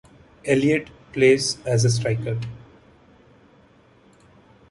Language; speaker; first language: English; non-native, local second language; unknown